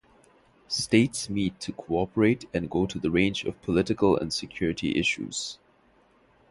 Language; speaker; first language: English; non-native, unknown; Bangla